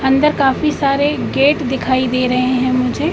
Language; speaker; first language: Hindi; native; Hindi